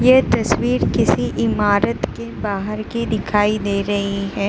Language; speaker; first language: Hindi; non-native, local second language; Gujarati